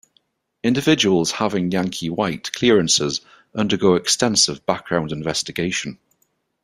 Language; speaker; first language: English; native; English